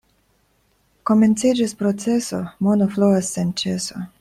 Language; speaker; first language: Esperanto; non-native, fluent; Russian